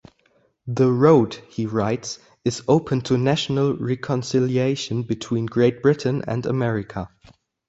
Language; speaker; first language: English; non-native, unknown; German